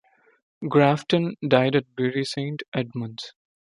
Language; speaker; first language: English; non-native, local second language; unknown